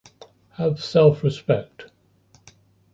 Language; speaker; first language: English; native; English